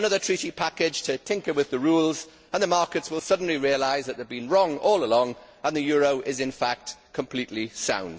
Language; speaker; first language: English; native; English